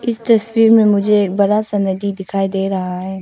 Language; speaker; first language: Hindi; non-native, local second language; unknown